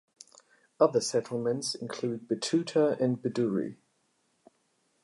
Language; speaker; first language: English; non-native, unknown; German